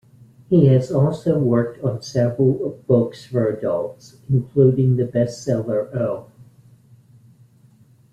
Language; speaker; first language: English; native; English